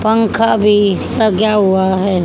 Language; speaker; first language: Hindi; native; Hindi